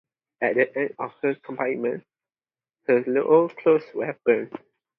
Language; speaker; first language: English; non-native, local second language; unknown